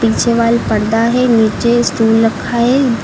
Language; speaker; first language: Hindi; native; Hindi